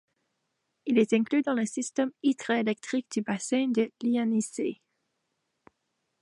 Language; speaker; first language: French; native; French